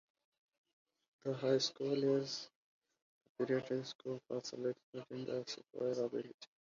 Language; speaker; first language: English; non-native, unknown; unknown